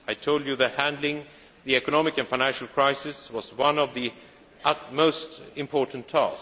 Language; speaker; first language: English; non-native, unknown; Swedish